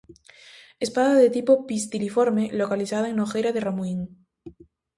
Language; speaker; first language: Galician; native; Galician